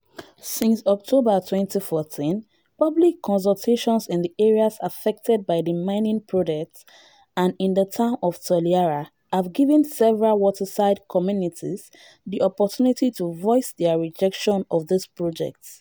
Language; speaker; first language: English; non-native, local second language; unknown